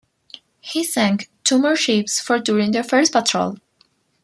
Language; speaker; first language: English; non-native, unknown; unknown